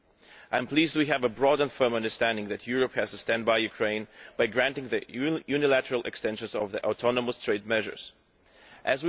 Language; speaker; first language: English; non-native, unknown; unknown